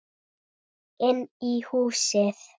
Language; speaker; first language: Icelandic; native; Icelandic